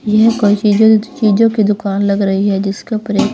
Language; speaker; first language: Hindi; native; Hindi